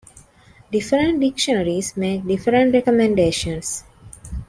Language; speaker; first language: English; non-native, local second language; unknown